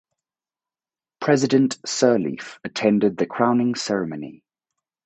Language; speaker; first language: English; native; English